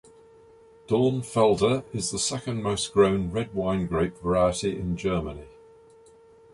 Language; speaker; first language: English; native; English